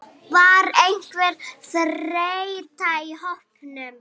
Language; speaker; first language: Icelandic; native; Icelandic